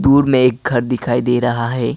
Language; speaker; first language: Hindi; non-native, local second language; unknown